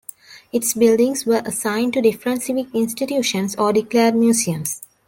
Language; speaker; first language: English; non-native, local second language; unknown